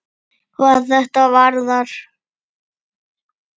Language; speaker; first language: Icelandic; native; Icelandic